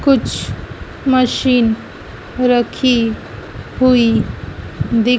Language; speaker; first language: Hindi; native; Hindi